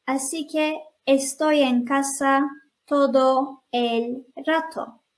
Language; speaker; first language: Spanish; non-native, fluent; Turkish